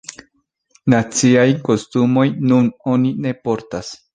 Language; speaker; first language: Esperanto; non-native, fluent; Spanish